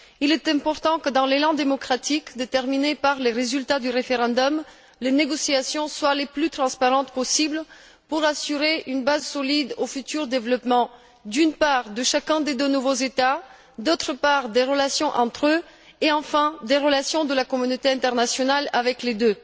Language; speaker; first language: French; non-native, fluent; Bulgarian